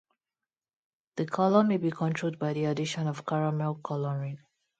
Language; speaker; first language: English; non-native, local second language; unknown